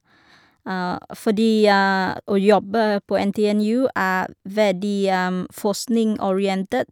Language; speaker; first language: Norwegian; non-native, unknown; Vietnamese